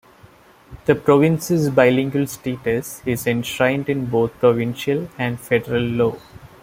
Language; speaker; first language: English; non-native, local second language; Malayalam